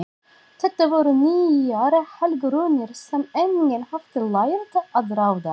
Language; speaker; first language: Icelandic; non-native, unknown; Turkish